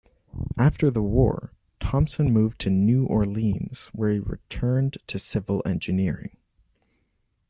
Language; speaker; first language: English; native; English